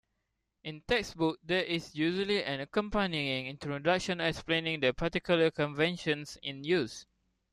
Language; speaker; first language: English; non-native, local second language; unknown